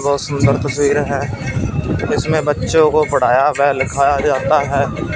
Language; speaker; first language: Hindi; non-native, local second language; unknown